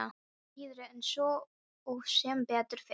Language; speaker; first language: Icelandic; non-native, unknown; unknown